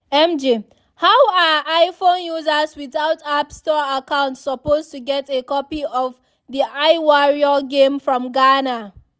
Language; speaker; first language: English; non-native, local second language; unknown